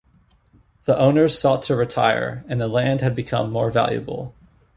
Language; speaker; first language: English; native; English